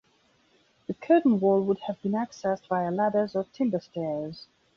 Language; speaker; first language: English; non-native, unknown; Belarusian